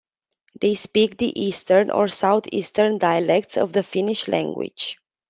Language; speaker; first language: English; non-native, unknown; Romanian